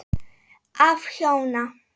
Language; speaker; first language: Icelandic; non-native, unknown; Polish